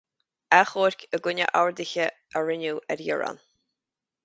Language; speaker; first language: Irish; native; Irish